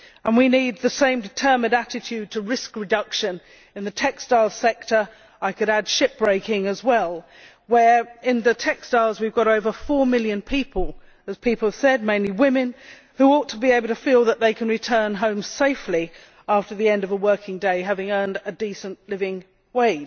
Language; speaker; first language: English; native; English